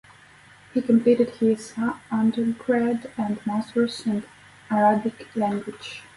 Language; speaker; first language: English; native; English